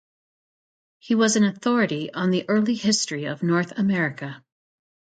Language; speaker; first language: English; native; English